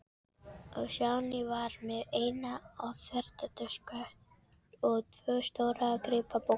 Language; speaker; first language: Icelandic; non-native, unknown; Filipino